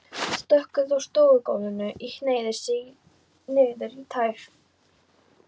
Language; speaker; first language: Icelandic; non-native, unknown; Polish